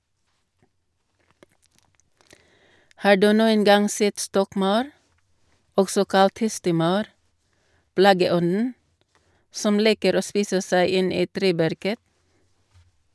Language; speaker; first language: Norwegian; non-native, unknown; Cebuano